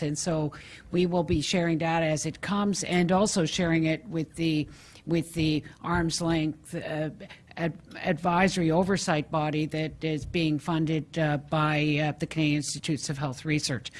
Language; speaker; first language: English; native; English